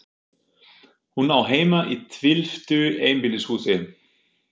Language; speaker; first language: Icelandic; non-native, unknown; German